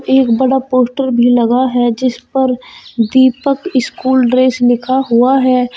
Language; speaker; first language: Hindi; native; Hindi